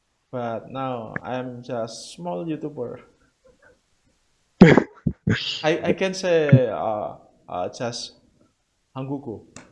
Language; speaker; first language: English; non-native, learner; Indonesian